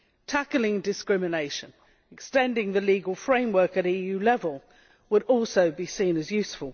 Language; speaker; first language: English; native; English